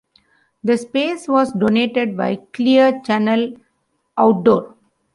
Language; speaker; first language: English; non-native, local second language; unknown